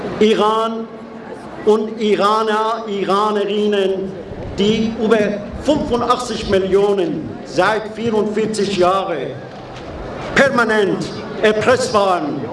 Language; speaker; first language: German; non-native, fluent; Persian